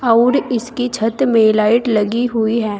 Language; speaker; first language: Hindi; native; Hindi